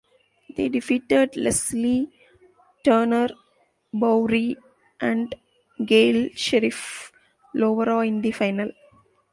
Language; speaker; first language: English; non-native, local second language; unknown